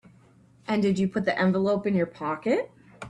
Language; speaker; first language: English; native; English